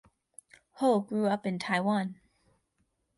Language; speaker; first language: English; native; English